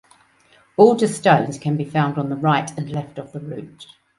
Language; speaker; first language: English; native; English